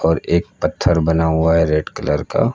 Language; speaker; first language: Hindi; native; Hindi